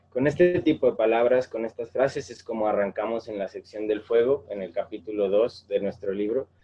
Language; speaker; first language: Spanish; native; Spanish